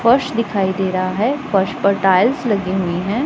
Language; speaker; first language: Hindi; non-native, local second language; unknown